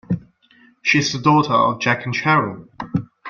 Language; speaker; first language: English; non-native, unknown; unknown